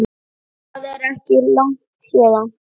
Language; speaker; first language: Icelandic; native; Icelandic